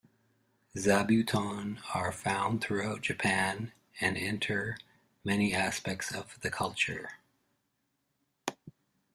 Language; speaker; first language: English; native; English